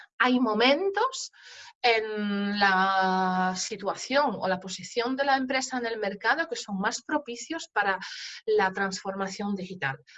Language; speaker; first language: Spanish; non-native, fluent; Polish